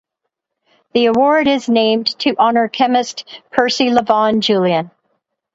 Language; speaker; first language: English; native; English